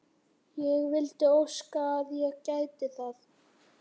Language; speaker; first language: Icelandic; native; Icelandic